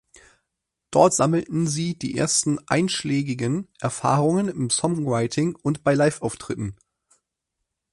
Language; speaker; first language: German; native; German